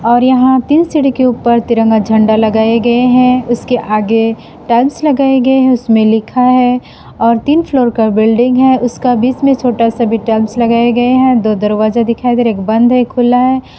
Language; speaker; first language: Hindi; non-native, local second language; Assamese